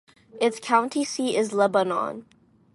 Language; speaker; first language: English; non-native, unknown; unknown